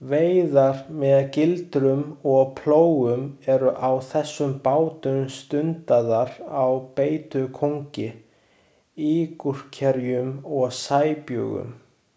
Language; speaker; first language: Icelandic; non-native, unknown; Chinese